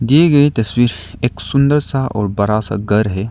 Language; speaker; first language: Hindi; non-native, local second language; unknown